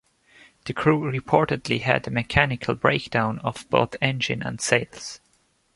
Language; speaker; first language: English; non-native, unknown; German